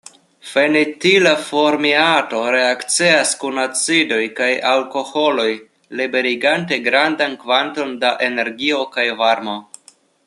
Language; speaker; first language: Esperanto; non-native, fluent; Russian